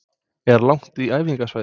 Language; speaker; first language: Icelandic; non-native, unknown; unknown